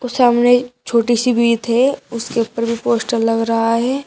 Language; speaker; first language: Hindi; native; Hindi